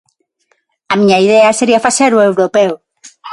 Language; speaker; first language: Galician; non-native, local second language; Spanish